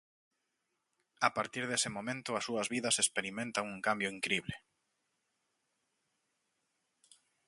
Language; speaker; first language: Galician; native; Galician